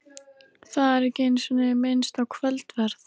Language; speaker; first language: Icelandic; native; Icelandic